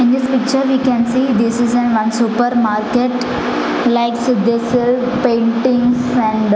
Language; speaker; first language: English; non-native, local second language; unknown